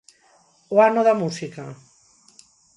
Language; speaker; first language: Galician; non-native, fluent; Spanish